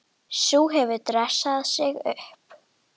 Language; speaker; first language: Icelandic; native; Icelandic